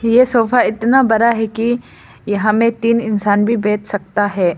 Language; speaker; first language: Hindi; non-native, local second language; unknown